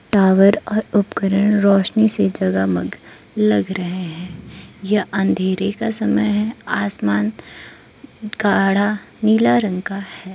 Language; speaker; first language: Hindi; non-native, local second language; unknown